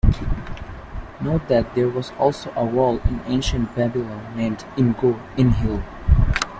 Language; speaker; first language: English; native; English